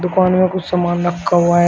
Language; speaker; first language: Hindi; native; Hindi